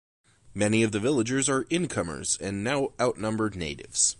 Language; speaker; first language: English; native; English